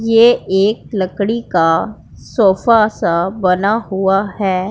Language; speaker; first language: Hindi; non-native, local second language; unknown